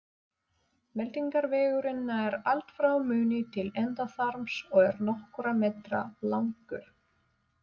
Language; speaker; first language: Icelandic; non-native, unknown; Russian